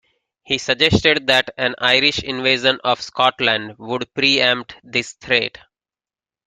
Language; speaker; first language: English; native; English